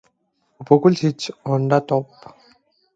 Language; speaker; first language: English; native; English